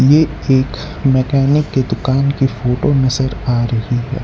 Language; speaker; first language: Hindi; non-native, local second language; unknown